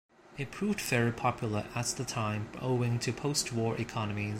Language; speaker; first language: English; non-native, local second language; Cantonese